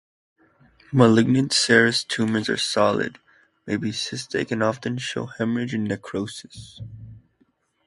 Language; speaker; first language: English; native; English